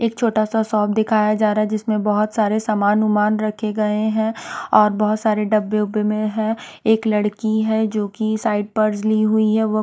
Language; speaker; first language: Hindi; non-native, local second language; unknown